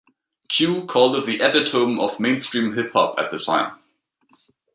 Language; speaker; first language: English; native; English